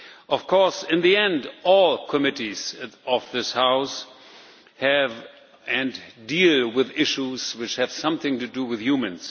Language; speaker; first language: English; non-native, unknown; German